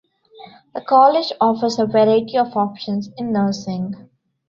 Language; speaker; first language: English; non-native, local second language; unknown